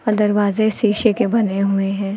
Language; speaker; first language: Hindi; native; Hindi